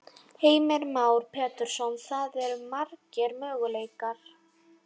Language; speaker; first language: Icelandic; non-native, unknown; Polish